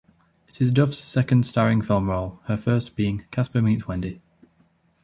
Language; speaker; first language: English; native; English